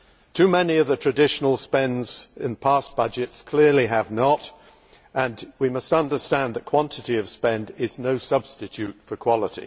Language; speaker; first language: English; native; English